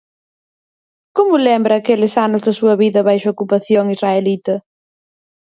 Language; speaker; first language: Galician; native; Galician